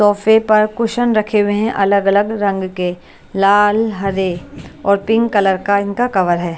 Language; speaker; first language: Hindi; non-native, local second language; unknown